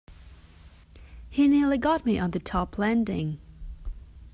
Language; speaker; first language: English; non-native, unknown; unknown